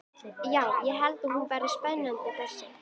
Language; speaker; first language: Icelandic; native; Icelandic